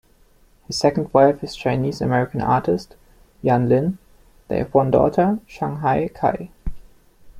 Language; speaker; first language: English; non-native, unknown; German